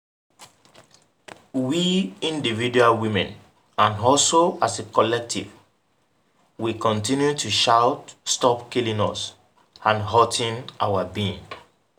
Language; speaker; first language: English; non-native, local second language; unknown